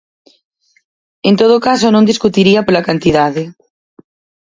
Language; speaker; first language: Galician; native; Galician